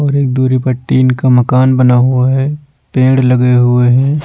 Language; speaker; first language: Hindi; non-native, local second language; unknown